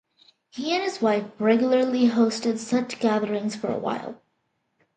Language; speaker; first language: English; early bilingual, other home language; Malayalam